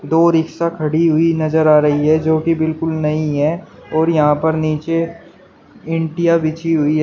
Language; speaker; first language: Hindi; native; Hindi